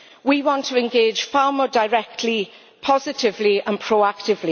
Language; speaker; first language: English; native; English